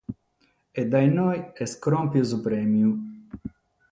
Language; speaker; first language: Sardinian; non-native, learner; Catalan